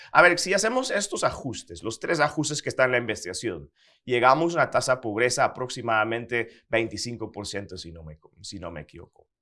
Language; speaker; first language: Spanish; non-native, fluent; Dutch